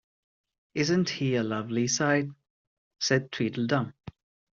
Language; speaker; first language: English; non-native, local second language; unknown